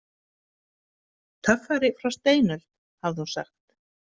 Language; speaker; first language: Icelandic; native; Icelandic